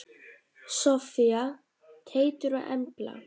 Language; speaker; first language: Icelandic; native; Icelandic